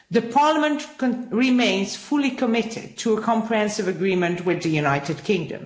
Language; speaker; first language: English; non-native, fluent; Dutch